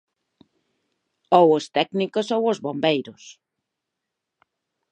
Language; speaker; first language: Galician; native; Galician